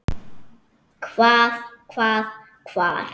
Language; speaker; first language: Icelandic; native; Icelandic